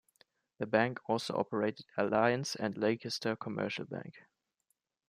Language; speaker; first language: English; non-native, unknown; German